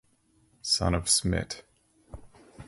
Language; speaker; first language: English; native; English